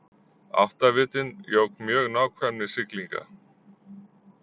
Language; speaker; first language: Icelandic; native; Icelandic